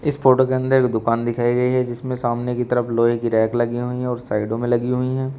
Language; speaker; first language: Hindi; native; Hindi